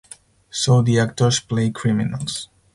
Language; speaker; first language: English; non-native, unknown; Spanish